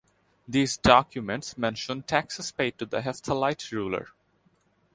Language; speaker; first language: English; non-native, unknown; Bangla